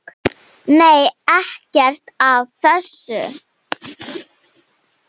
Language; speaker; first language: Icelandic; non-native, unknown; Slovenian